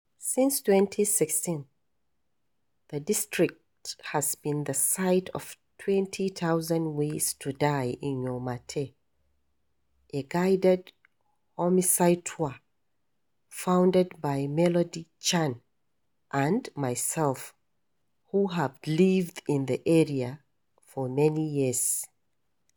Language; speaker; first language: English; non-native, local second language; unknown